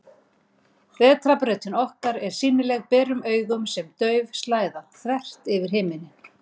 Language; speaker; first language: Icelandic; native; Icelandic